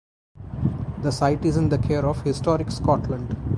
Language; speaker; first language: English; non-native, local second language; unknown